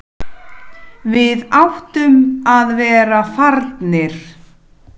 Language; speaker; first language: Icelandic; native; Icelandic